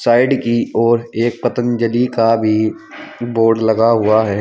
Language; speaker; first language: Hindi; native; Hindi